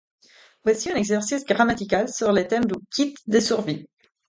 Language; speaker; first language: French; non-native, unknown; Italian